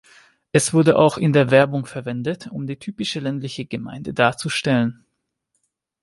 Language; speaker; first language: German; non-native, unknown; Hungarian